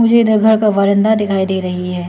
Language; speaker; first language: Hindi; non-native, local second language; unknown